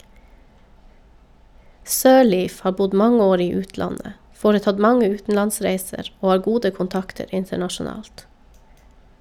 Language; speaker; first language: Norwegian; native; Norwegian